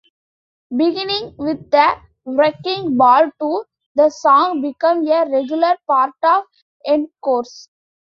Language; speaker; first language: English; non-native, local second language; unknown